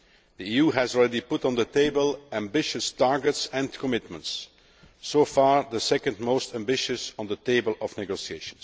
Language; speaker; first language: English; non-native, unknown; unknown